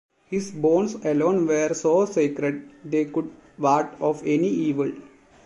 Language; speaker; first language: English; non-native, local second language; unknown